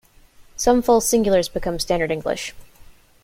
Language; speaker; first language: English; native; English